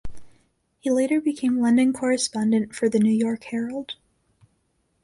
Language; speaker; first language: English; native; English